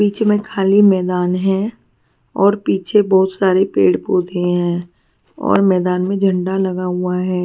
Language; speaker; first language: Hindi; non-native, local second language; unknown